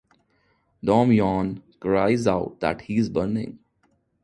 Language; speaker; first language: English; non-native, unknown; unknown